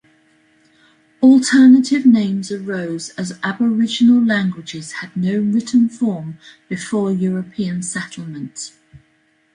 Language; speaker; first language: English; native; English